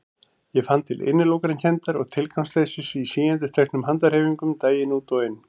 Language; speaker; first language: Icelandic; native; Icelandic